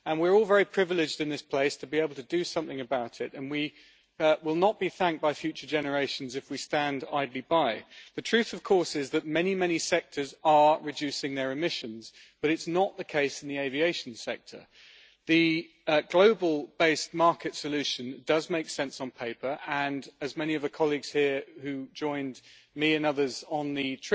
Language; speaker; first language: English; native; English